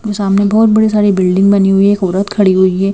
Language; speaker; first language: Hindi; native; Hindi